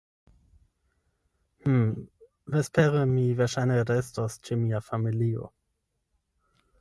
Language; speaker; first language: Esperanto; non-native, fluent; German